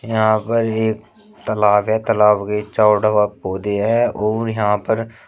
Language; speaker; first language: Hindi; native; Hindi